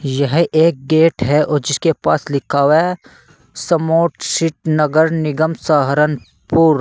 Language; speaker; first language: Hindi; native; Hindi